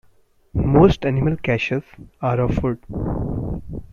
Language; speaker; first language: English; non-native, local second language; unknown